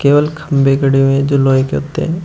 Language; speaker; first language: Hindi; native; Hindi